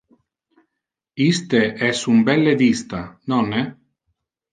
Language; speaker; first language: Interlingua; non-native, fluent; Italian